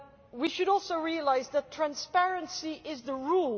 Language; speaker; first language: English; non-native, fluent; Dutch